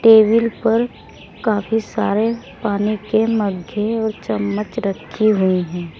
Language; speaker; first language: Hindi; native; Hindi